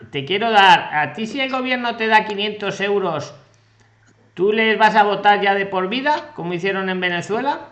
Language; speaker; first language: Spanish; native; Spanish